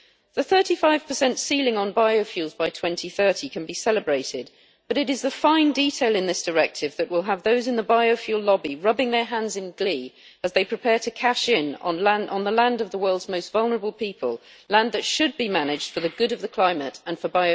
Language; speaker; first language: English; native; English